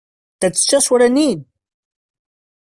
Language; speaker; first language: English; non-native, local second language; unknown